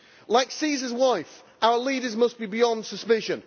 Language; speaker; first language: English; native; English